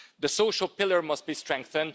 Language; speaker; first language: English; non-native, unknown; Hungarian